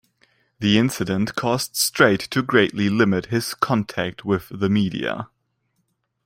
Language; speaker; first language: English; non-native, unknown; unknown